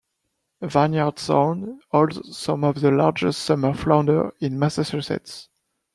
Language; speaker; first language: English; non-native, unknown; French